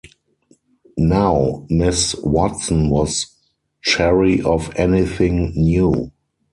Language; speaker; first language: English; non-native, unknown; German